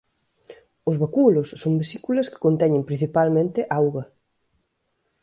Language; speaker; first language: Galician; native; Galician